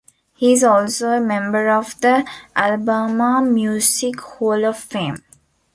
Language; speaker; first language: English; non-native, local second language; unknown